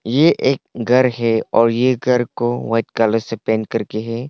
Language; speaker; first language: Hindi; non-native, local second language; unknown